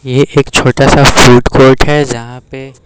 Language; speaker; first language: Hindi; native; Hindi